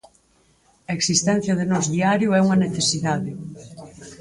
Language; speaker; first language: Galician; native; Galician